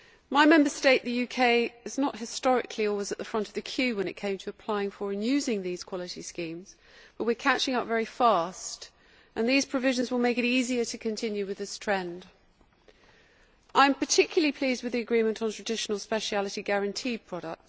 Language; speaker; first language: English; native; English